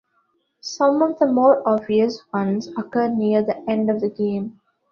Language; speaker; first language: English; non-native, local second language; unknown